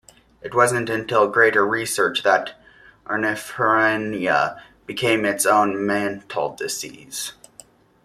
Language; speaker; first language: English; native; English